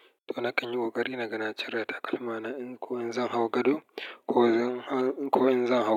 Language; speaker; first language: Hausa; native; Hausa